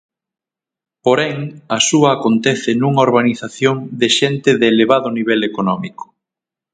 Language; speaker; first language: Galician; native; Galician